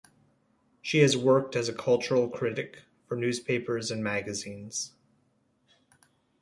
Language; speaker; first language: English; native; English